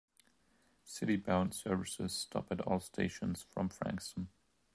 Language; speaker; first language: English; non-native, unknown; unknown